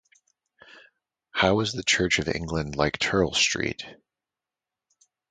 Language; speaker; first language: English; native; English